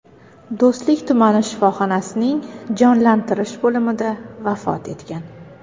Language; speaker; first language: Uzbek; native; Uzbek